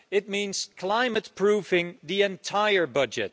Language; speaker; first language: English; non-native, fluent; Dutch